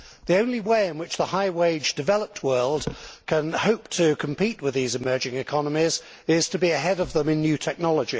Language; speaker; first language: English; native; English